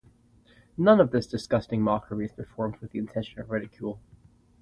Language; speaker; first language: English; native; English